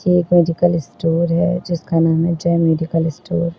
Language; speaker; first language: Hindi; native; Hindi